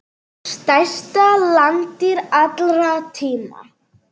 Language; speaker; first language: Icelandic; non-native, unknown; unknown